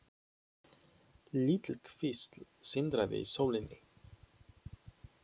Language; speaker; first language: Icelandic; non-native, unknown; Polish